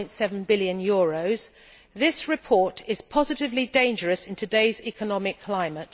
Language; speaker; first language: English; native; English